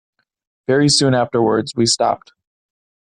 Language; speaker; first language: English; native; English